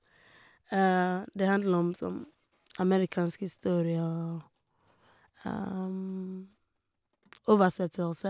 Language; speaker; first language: Norwegian; non-native, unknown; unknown